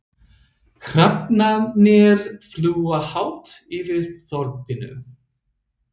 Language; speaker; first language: Icelandic; non-native, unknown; English